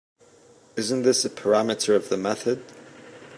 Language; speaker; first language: English; native; English